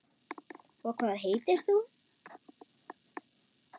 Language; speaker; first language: Icelandic; non-native, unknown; German